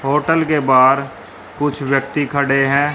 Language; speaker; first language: Hindi; native; Hindi